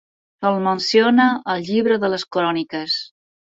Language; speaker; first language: Catalan; non-native, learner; Spanish